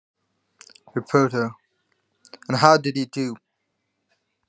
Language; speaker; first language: Icelandic; non-native, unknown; Nepali